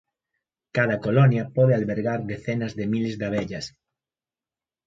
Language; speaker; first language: Galician; native; Galician